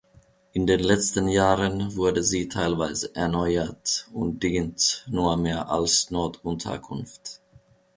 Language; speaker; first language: German; non-native, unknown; Finnish